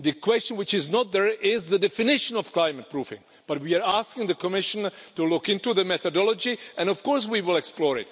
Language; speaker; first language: English; non-native, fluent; Czech